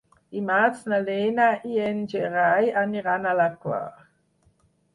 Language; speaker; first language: Catalan; non-native, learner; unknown